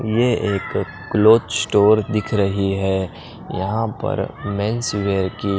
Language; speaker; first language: Hindi; non-native, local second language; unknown